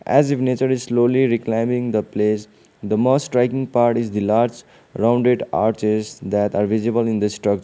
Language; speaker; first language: English; non-native, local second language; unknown